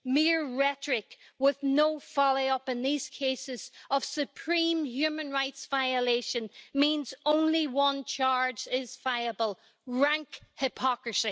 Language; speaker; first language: English; native; English